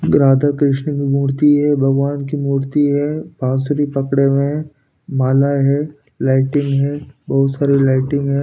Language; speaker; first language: Hindi; non-native, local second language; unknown